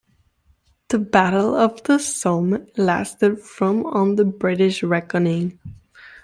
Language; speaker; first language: English; native; English